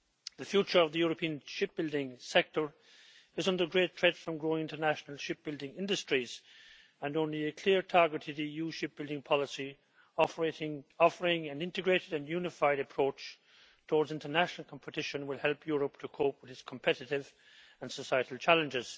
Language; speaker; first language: English; native; English